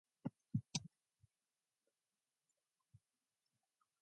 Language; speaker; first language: English; non-native, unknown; Mongolian